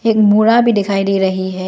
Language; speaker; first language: Hindi; non-native, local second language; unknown